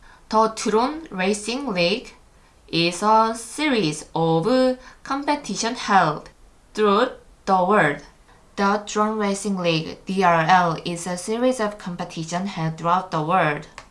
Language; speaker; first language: English; non-native, learner; Korean